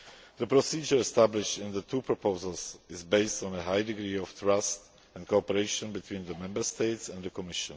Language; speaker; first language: English; non-native, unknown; Czech